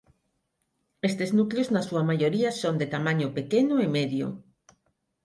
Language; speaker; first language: Galician; non-native, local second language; Spanish